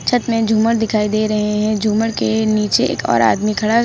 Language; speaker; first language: Hindi; native; Hindi